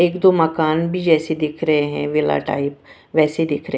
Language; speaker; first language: Hindi; non-native, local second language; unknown